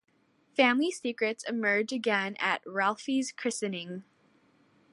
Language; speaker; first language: English; native; English